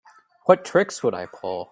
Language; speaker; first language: English; native; English